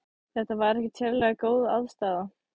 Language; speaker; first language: Icelandic; native; Icelandic